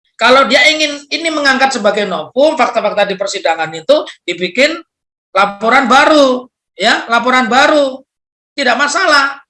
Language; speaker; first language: Indonesian; non-native, local second language; Javanese